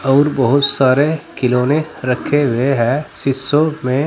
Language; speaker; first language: Hindi; native; Hindi